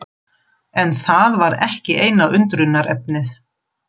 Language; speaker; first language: Icelandic; non-native, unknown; German